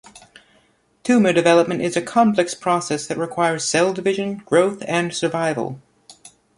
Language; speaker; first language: English; native; English